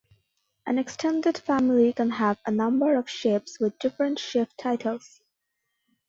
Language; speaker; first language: English; non-native, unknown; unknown